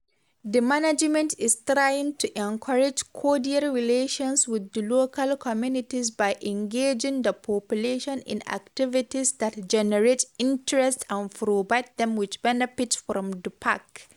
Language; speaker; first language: English; non-native, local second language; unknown